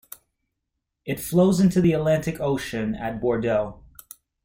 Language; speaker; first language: English; native; English